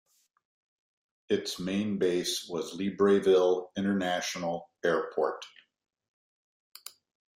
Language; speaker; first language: English; native; English